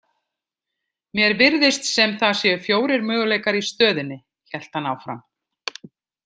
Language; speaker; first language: Icelandic; native; Icelandic